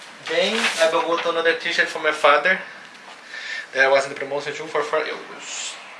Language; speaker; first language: English; non-native, fluent; Portuguese